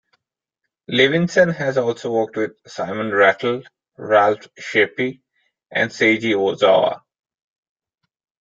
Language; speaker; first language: English; non-native, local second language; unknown